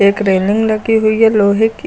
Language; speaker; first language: Hindi; native; Hindi